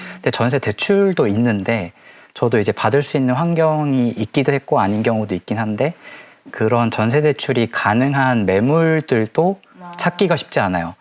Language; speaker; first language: Korean; native; Korean